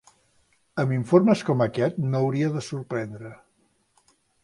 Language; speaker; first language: Catalan; native; Catalan